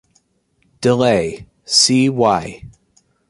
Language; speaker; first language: English; native; English